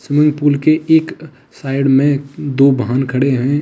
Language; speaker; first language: Hindi; native; Hindi